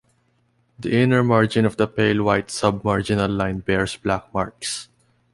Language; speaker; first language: English; non-native, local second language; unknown